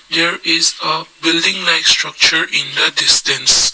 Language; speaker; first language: English; non-native, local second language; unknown